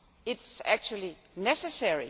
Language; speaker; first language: English; non-native, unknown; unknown